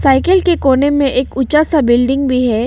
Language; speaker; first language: Hindi; early bilingual, other home language; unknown